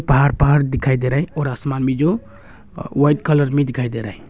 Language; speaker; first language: Hindi; early bilingual, other home language; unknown